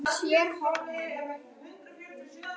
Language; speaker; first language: Icelandic; native; Icelandic